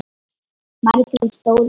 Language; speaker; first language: Icelandic; non-native, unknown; Lithuanian